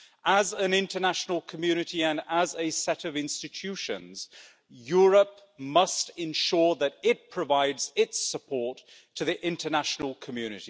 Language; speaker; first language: English; native; English